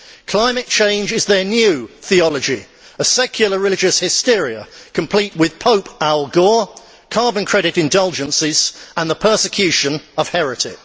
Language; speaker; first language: English; native; English